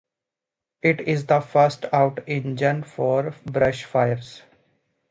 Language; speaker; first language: English; native; English